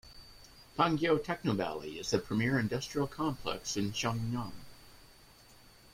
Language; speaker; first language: English; native; English